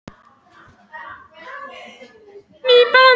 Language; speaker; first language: Icelandic; non-native, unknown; Polish